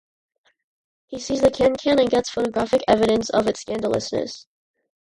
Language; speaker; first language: English; non-native, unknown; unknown